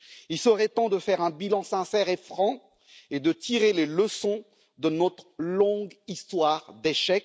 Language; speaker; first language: French; native; French